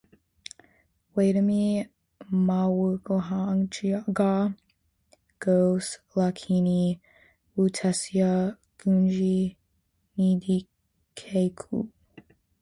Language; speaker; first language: English; native; English